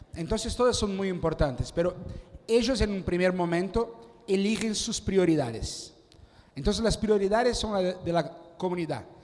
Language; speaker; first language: Spanish; non-native, related language; Portuguese